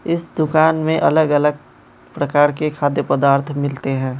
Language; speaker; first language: Hindi; non-native, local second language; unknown